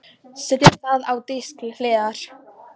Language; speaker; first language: Icelandic; non-native, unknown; Polish